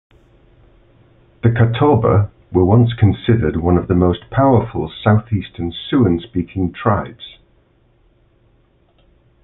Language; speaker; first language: English; native; English